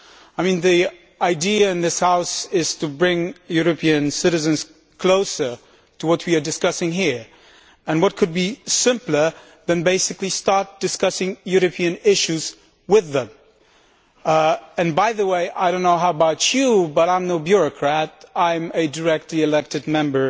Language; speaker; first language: English; non-native, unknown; Polish